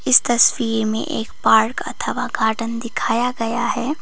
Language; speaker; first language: Hindi; non-native, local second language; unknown